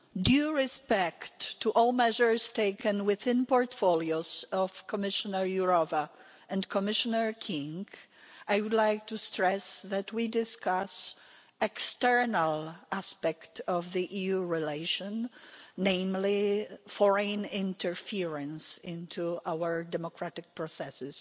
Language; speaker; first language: English; non-native, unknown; Polish